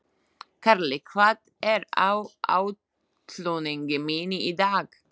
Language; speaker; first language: Icelandic; non-native, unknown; Slovak